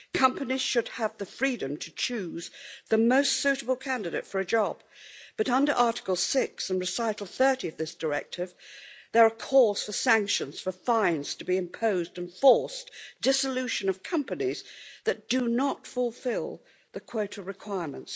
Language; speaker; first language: English; native; English